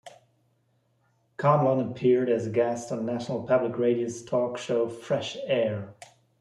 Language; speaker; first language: English; non-native, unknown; German